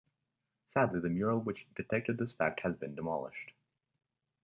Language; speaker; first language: English; native; English